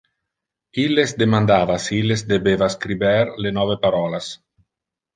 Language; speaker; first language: Interlingua; non-native, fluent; Italian